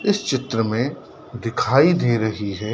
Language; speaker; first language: Hindi; native; Hindi